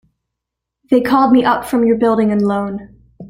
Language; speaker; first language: English; native; English